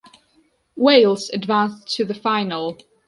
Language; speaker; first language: English; non-native, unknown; Georgian